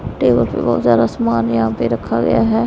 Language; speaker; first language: Hindi; non-native, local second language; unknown